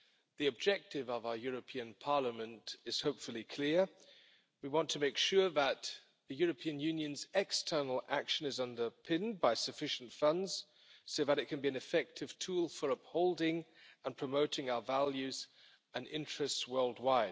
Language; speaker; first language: English; non-native, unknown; German